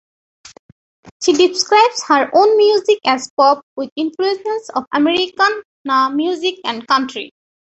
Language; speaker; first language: English; non-native, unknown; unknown